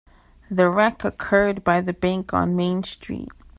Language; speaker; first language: English; native; English